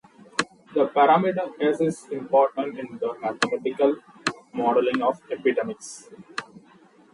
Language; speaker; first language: English; non-native, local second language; Tamil